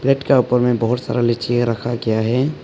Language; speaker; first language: Hindi; non-native, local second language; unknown